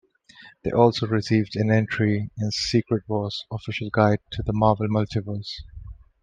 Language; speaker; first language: English; non-native, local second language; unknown